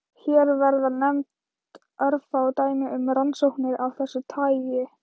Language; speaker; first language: Icelandic; non-native, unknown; Thai